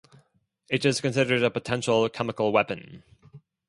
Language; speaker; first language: English; non-native, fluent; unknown